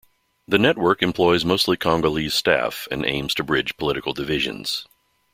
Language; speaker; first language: English; native; English